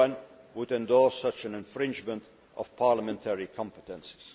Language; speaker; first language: English; non-native, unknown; Dutch